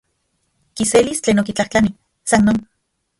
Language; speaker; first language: Central Puebla Nahuatl; non-native, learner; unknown